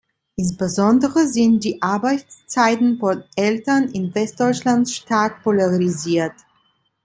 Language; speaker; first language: German; non-native, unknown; Italian